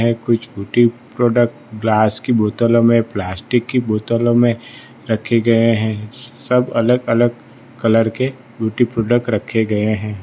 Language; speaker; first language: Hindi; non-native, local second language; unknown